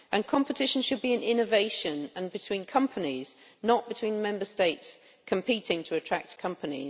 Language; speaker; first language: English; native; English